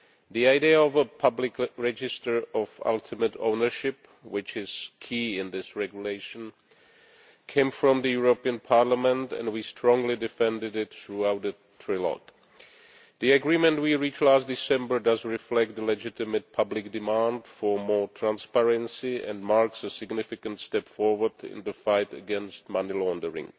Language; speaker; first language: English; non-native, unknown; Czech